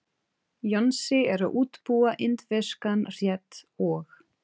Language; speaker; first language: Icelandic; non-native, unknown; Portuguese